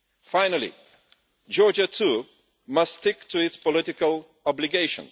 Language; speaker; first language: English; non-native, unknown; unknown